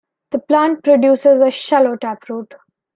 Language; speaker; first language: English; non-native, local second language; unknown